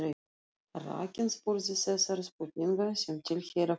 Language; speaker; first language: Icelandic; non-native, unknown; Russian